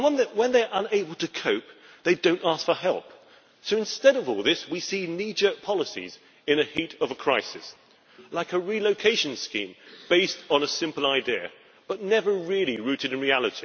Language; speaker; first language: English; native; English